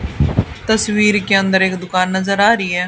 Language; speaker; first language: Hindi; native; Hindi